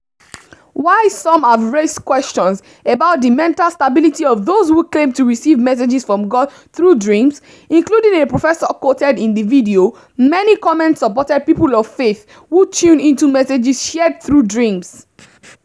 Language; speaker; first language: English; non-native, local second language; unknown